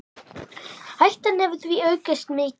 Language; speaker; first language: Icelandic; native; Icelandic